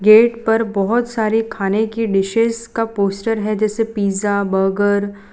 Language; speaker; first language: Hindi; non-native, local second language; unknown